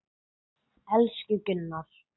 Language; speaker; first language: Icelandic; non-native, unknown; English